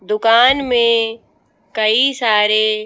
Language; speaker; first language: Hindi; native; Hindi